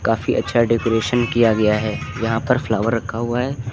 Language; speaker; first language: Hindi; native; Hindi